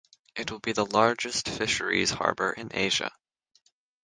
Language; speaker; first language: English; native; English